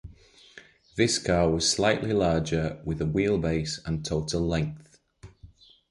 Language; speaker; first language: English; native; English